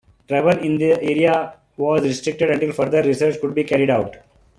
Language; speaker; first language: English; non-native, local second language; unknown